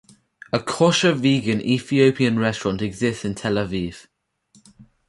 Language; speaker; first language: English; native; English